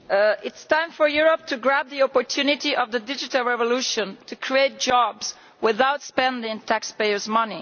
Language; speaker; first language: English; non-native, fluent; Italian